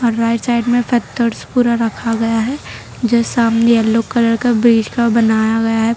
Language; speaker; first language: Hindi; non-native, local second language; Gujarati